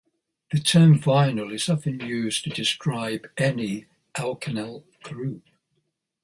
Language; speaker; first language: English; native; English